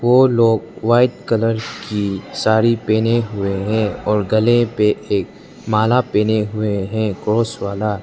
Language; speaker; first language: Hindi; non-native, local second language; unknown